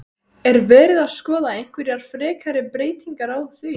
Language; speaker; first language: Icelandic; native; Icelandic